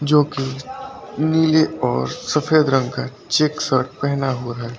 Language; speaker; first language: Hindi; native; Hindi